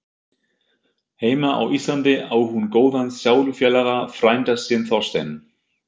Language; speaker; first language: Icelandic; non-native, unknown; German